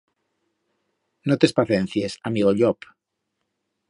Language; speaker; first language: Aragonese; native; Aragonese